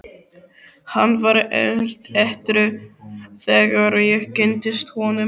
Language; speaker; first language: Icelandic; native; Icelandic